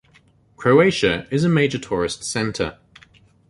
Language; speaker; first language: English; native; English